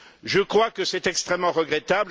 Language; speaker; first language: French; native; French